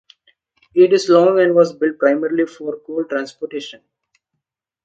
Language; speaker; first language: English; non-native, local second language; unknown